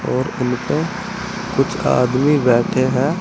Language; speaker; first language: Hindi; native; Hindi